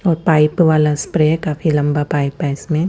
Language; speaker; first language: Hindi; non-native, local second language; Punjabi